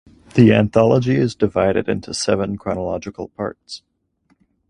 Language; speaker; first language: English; native; English